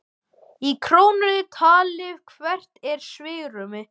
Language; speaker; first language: Icelandic; native; Icelandic